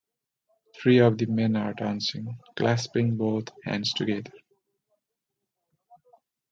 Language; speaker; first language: English; non-native, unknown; Nepali